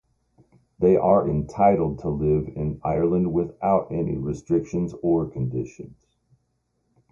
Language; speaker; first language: English; native; English